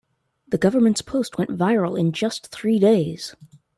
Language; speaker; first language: English; native; English